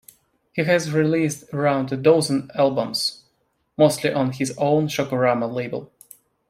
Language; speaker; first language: English; non-native, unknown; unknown